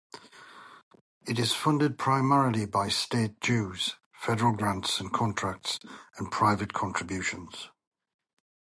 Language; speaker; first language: English; native; English